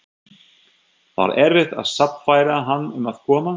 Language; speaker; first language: Icelandic; non-native, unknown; German